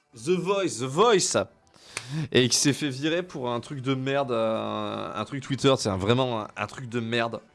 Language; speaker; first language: French; native; French